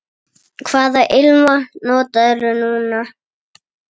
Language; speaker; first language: Icelandic; native; Icelandic